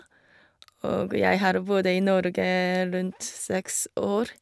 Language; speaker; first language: Norwegian; non-native, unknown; Korean